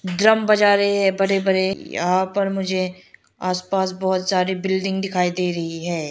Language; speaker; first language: Hindi; non-native, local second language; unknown